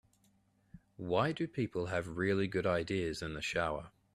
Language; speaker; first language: English; native; English